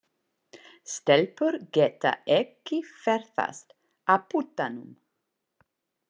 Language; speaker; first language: Icelandic; non-native, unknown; English